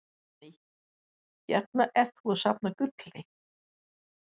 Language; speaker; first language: Icelandic; non-native, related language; Danish